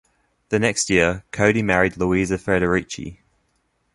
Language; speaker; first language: English; native; English